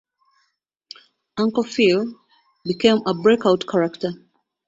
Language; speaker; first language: English; non-native, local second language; Ganda